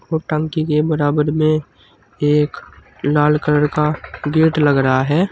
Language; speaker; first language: Hindi; native; Hindi